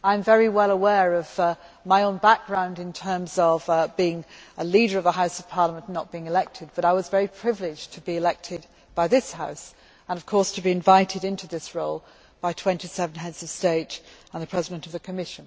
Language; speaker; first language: English; native; English